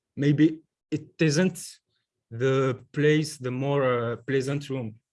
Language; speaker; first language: English; non-native, learner; French